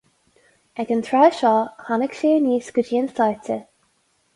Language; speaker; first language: Irish; non-native, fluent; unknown